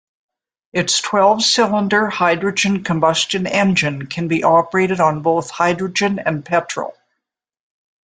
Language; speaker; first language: English; native; English